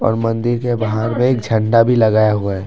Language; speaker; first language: Hindi; non-native, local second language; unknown